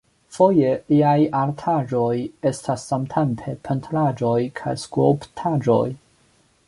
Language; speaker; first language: Esperanto; non-native, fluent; Chinese